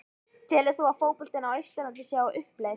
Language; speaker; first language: Icelandic; native; Icelandic